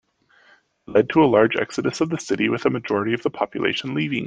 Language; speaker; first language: English; native; English